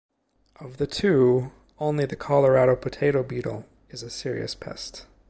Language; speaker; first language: English; native; English